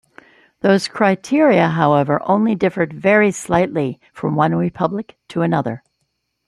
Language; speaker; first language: English; native; English